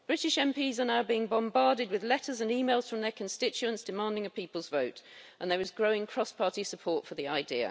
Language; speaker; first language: English; native; English